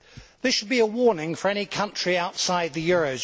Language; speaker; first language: English; native; English